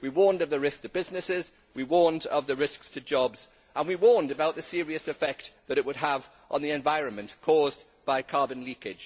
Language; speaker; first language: English; native; English